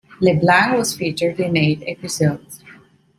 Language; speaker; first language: English; non-native, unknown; Italian